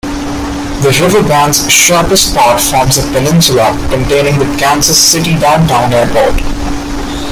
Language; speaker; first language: English; non-native, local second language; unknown